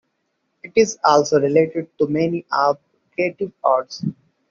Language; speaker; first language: English; non-native, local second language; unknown